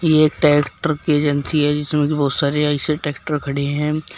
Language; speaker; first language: Hindi; native; Hindi